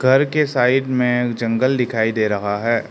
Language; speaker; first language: Hindi; non-native, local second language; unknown